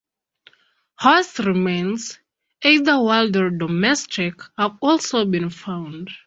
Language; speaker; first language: English; non-native, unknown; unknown